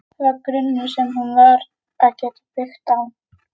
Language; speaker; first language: Icelandic; native; Icelandic